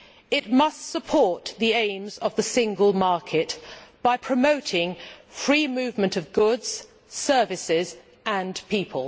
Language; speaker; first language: English; native; English